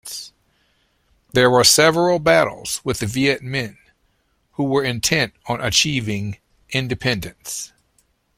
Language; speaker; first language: English; native; English